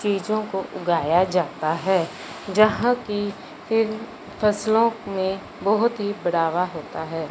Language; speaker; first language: Hindi; non-native, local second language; Punjabi